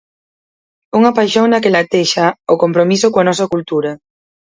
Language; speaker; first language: Galician; native; Galician